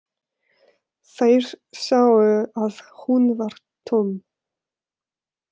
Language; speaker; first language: Icelandic; non-native, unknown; French